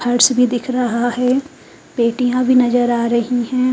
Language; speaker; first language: Hindi; native; Hindi